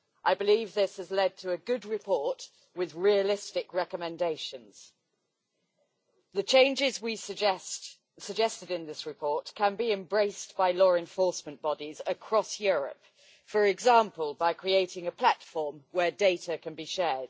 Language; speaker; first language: English; native; English